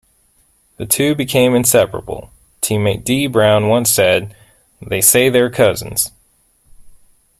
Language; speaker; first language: English; native; English